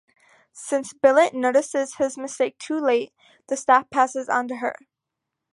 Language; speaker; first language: English; native; English